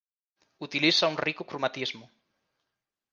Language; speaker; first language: Galician; native; Galician